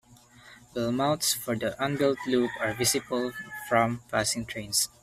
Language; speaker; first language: English; non-native, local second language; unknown